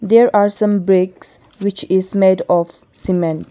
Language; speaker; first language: English; non-native, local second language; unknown